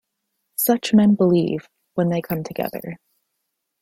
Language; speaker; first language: English; native; English